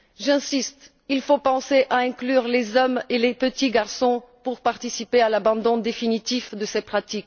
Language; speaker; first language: French; non-native, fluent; Bulgarian